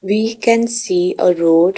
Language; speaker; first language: English; non-native, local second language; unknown